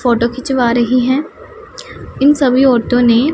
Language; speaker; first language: Hindi; non-native, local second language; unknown